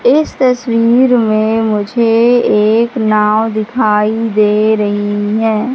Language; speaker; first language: Hindi; native; Hindi